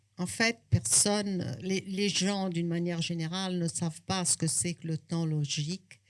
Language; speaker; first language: French; non-native, fluent; Portuguese